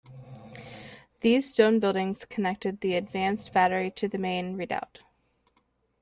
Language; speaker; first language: English; native; English